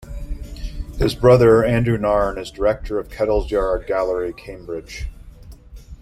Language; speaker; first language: English; native; English